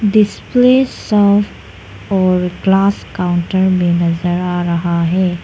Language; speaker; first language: Hindi; non-native, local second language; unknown